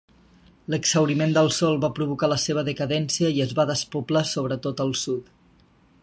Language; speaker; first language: Catalan; native; Catalan